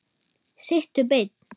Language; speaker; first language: Icelandic; non-native, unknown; German